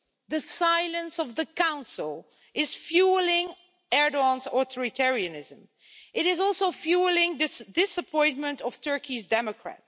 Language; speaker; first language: English; non-native, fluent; Dutch